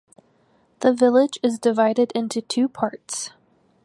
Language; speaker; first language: English; native; English